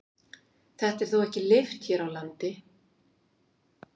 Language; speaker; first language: Icelandic; native; Icelandic